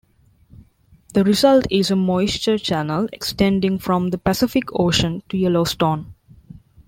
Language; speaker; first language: English; non-native, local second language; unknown